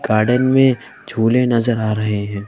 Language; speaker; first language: Hindi; native; Hindi